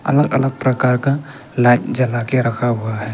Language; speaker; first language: Hindi; non-native, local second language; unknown